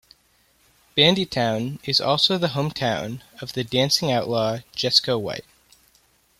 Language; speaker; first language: English; native; English